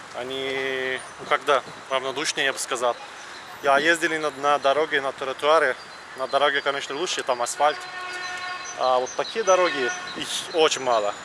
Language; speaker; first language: Russian; non-native, fluent; Turkish